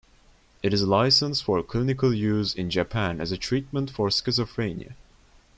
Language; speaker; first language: English; non-native, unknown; Turkish